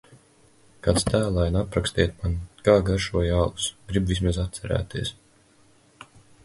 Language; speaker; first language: Latvian; native; Latvian